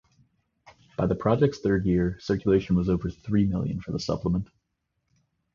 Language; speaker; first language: English; native; English